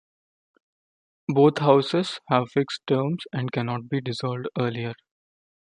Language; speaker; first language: English; non-native, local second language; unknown